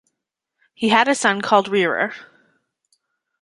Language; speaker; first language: English; native; English